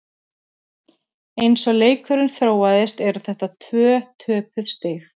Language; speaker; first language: Icelandic; native; Icelandic